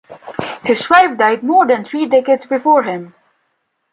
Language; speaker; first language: English; non-native, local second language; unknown